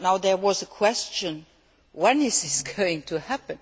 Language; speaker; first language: English; non-native, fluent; Luxembourgish